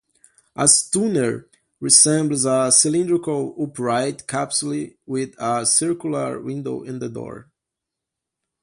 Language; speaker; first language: English; non-native, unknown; Portuguese